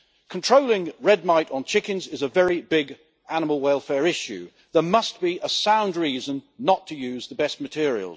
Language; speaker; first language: English; native; English